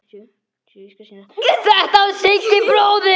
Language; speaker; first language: Icelandic; native; Icelandic